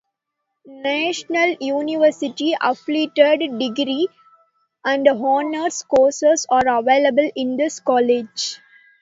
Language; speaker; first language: English; non-native, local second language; Tamil